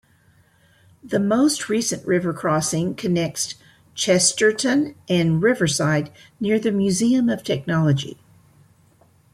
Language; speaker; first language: English; native; English